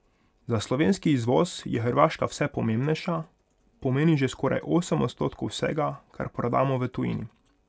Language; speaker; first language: Slovenian; non-native, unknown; Hungarian